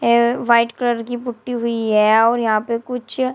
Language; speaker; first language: Hindi; native; Hindi